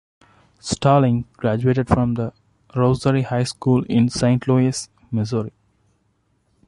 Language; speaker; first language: English; non-native, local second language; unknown